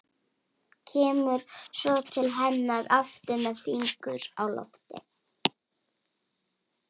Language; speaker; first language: Icelandic; native; Icelandic